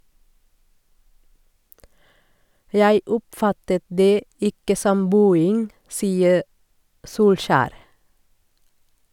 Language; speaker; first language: Norwegian; non-native, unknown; Sinhala